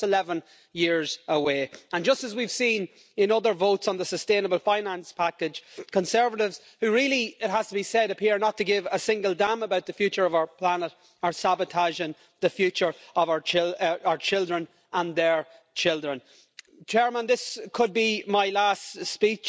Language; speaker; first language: English; native; English